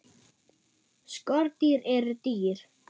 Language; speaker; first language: Icelandic; non-native, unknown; German